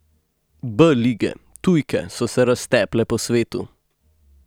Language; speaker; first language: Slovenian; native; Slovenian